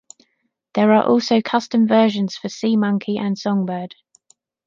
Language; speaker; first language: English; native; English